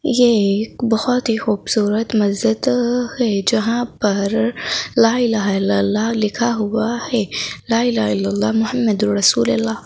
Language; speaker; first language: Hindi; native; Hindi